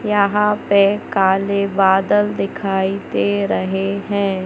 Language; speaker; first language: Hindi; native; Hindi